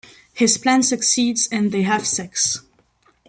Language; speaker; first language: English; non-native, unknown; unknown